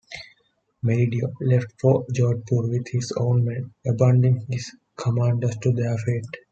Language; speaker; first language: English; non-native, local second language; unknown